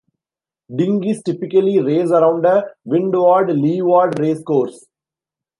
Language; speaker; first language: English; non-native, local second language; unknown